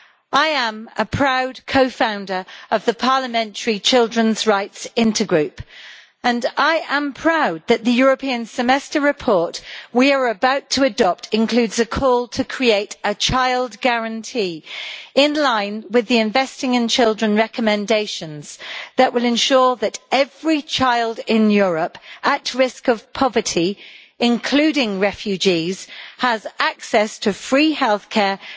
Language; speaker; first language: English; native; English